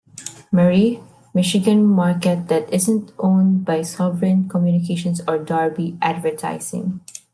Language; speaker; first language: English; non-native, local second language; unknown